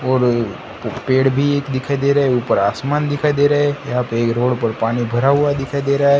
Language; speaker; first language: Hindi; non-native, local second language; Gujarati